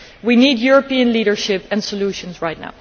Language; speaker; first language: English; non-native, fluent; Dutch